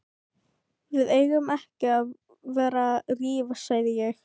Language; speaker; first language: Icelandic; non-native, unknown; Filipino